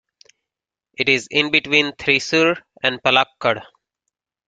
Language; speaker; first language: English; native; English